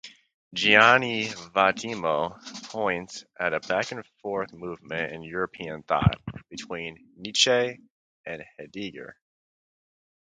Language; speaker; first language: English; native; English